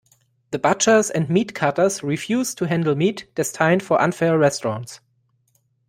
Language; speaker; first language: English; non-native, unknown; German